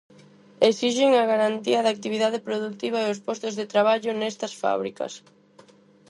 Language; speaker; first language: Galician; non-native, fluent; Spanish